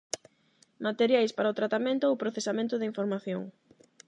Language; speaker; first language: Galician; non-native, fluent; Spanish